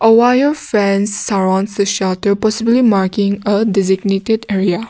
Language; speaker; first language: English; non-native, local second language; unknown